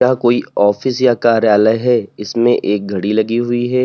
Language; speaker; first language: Hindi; native; Hindi